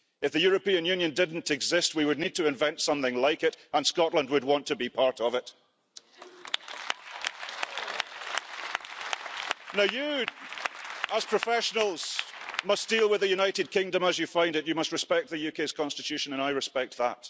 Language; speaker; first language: English; early bilingual, heritage; English